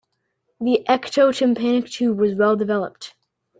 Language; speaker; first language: English; native; English